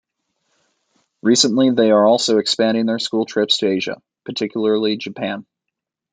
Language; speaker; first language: English; native; English